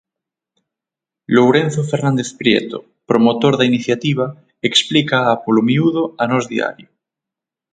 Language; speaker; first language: Galician; native; Galician